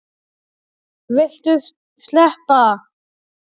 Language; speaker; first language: Icelandic; non-native, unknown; Polish